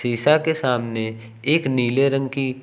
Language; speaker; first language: Hindi; native; Hindi